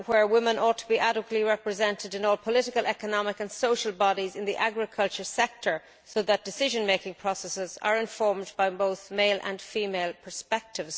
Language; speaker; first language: English; native; English